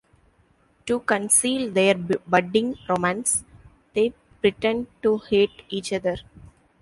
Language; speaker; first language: English; non-native, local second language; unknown